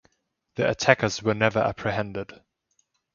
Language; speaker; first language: English; non-native, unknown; German